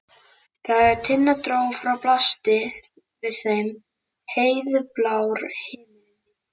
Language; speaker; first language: Icelandic; native; Icelandic